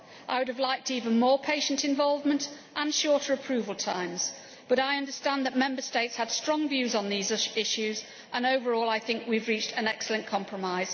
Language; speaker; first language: English; native; English